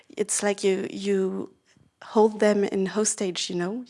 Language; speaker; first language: English; non-native, fluent; Vietnamese